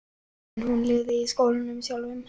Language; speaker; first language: Icelandic; native; Icelandic